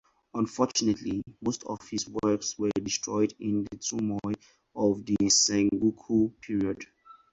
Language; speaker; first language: English; non-native, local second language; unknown